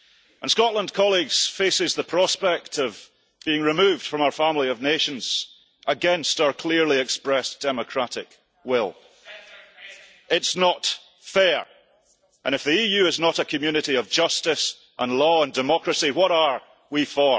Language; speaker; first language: English; early bilingual, heritage; English